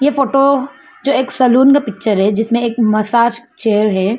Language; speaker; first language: Hindi; non-native, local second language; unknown